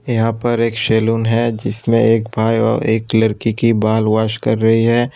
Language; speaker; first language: Hindi; non-native, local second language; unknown